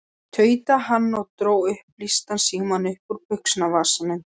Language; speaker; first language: Icelandic; non-native, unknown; Polish